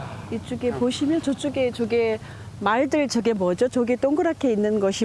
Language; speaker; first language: Korean; native; Korean